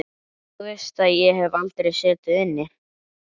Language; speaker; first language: Icelandic; native; Icelandic